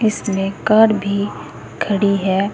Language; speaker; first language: Hindi; native; Hindi